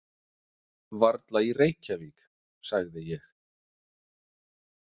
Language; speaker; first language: Icelandic; non-native, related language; Danish